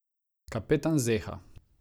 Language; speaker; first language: Slovenian; non-native, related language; Croatian